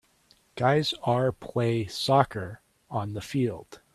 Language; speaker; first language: English; native; English